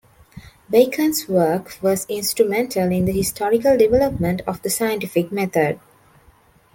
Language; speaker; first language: English; non-native, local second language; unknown